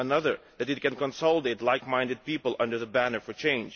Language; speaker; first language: English; non-native, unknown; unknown